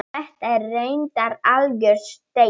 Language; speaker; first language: Icelandic; non-native, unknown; Polish